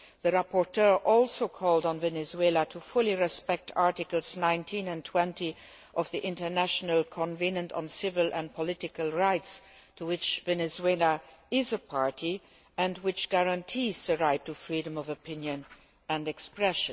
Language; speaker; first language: English; non-native, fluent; Luxembourgish